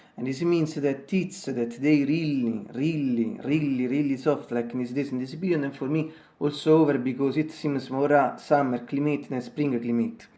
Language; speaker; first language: English; non-native, fluent; Italian